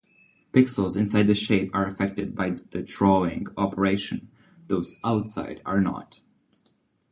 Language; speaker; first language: English; non-native, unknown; Czech